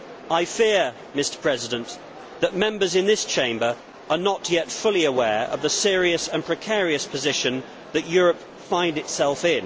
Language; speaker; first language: English; native; English